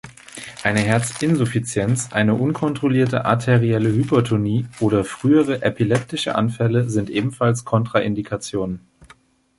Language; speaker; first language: German; native; German